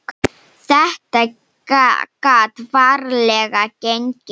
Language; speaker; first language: Icelandic; non-native, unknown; Slovenian